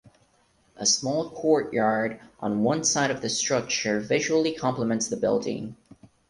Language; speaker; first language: English; non-native, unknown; Portuguese